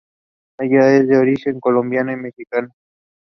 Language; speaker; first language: English; non-native, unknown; Spanish